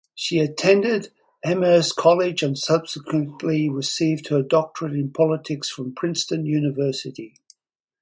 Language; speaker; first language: English; native; English